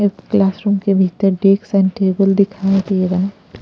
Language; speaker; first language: Hindi; non-native, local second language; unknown